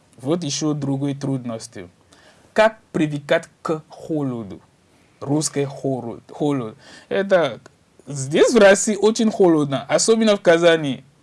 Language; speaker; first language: Russian; non-native, learner; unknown